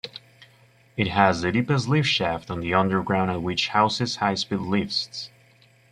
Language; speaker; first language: English; native; English